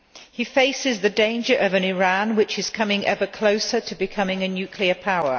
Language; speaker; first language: English; non-native, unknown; Polish